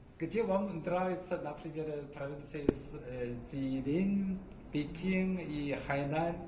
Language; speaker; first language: Russian; non-native, learner; Chinese